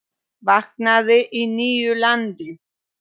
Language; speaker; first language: Icelandic; non-native, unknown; Polish